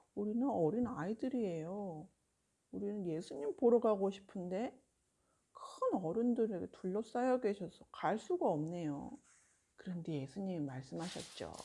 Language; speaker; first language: Korean; native; Korean